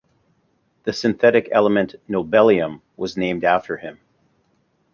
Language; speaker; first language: English; native; English